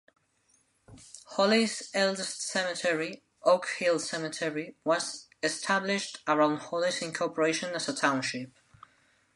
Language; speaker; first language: English; non-native, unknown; Spanish